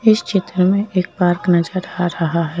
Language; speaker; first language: Hindi; native; Hindi